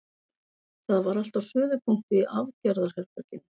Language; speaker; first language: Icelandic; native; Icelandic